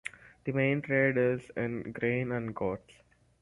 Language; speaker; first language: English; non-native, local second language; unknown